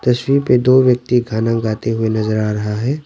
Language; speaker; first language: Hindi; non-native, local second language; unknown